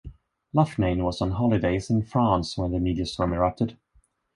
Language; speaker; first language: English; non-native, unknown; Swedish